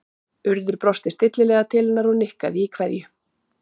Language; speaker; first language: Icelandic; native; Icelandic